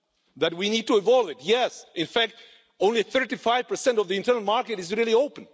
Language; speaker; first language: English; non-native, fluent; Czech